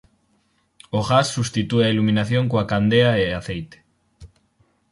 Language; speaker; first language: Galician; native; Galician